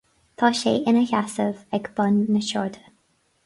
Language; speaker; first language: Irish; non-native, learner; English